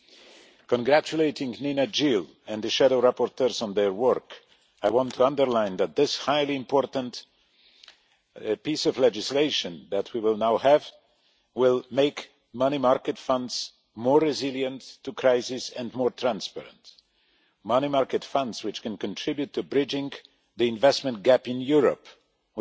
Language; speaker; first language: English; non-native, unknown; Polish